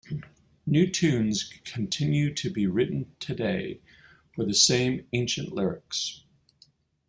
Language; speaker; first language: English; native; English